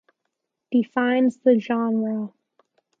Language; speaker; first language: English; native; English